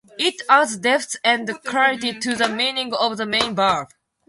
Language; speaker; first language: English; non-native, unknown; Japanese